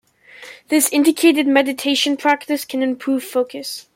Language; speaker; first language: English; native; English